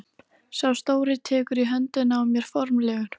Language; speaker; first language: Icelandic; native; Icelandic